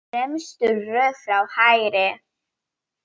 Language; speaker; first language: Icelandic; non-native, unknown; Polish